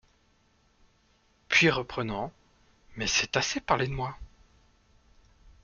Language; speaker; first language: French; native; French